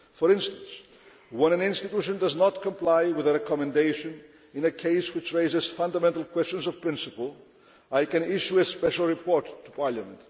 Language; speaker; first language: English; non-native, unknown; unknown